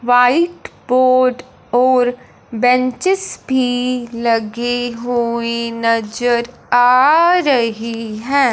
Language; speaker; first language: Hindi; non-native, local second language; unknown